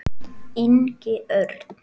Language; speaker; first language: Icelandic; native; Icelandic